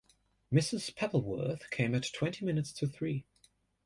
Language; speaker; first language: English; non-native, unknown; German